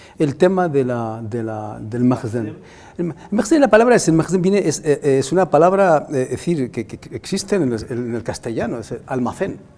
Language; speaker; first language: Spanish; non-native, fluent; Arabic